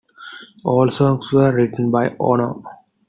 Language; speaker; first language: English; non-native, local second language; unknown